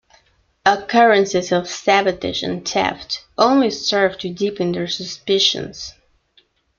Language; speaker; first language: English; non-native, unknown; Spanish